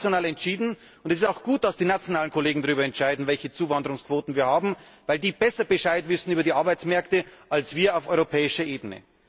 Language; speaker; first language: German; native; German